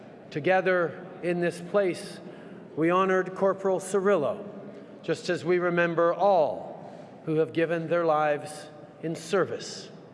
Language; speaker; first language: English; early bilingual, other home language; French